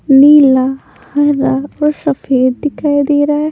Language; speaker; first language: Hindi; non-native, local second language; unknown